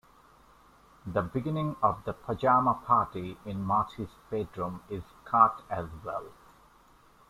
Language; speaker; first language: English; native; English